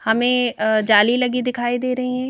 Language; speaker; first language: Hindi; native; Hindi